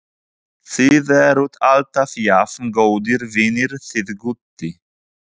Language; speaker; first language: Icelandic; non-native, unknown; Polish